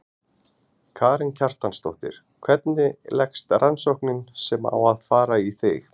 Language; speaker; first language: Icelandic; native; Icelandic